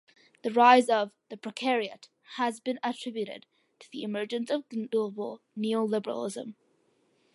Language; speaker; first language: English; early bilingual, other home language; Malayalam